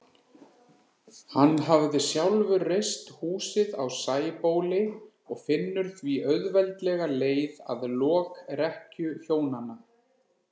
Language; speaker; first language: Icelandic; native; Icelandic